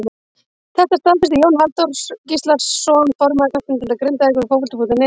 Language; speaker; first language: Icelandic; native; Icelandic